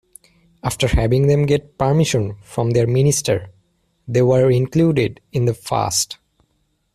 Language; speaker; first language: English; native; English